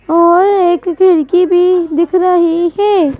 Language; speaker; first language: Hindi; native; Hindi